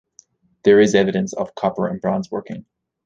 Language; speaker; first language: English; native; English